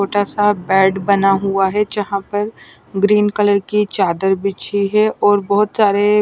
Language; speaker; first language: Hindi; non-native, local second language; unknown